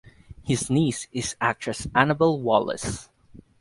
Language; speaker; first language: English; non-native, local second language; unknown